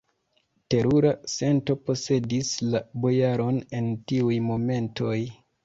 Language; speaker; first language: Esperanto; non-native, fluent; Kinyarwanda